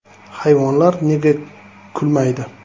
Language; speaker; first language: Uzbek; native; Uzbek